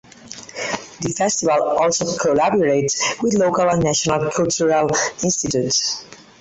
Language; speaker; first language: English; non-native, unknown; Catalan